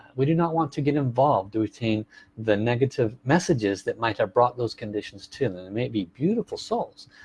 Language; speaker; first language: English; native; English